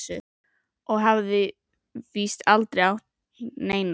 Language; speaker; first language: Icelandic; native; Icelandic